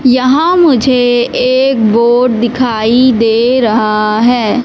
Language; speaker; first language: Hindi; native; Hindi